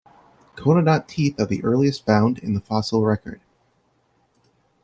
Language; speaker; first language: English; native; English